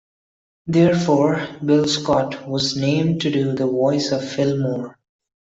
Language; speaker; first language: English; non-native, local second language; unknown